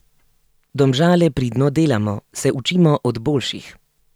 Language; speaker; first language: Slovenian; native; Slovenian